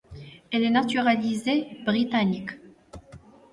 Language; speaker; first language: French; non-native, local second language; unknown